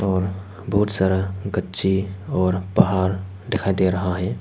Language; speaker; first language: Hindi; non-native, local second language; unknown